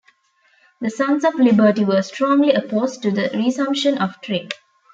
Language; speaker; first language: English; non-native, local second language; Tamil